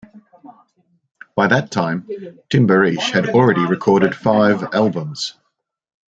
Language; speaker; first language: English; native; English